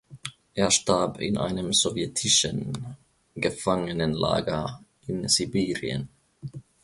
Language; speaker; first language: German; non-native, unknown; Finnish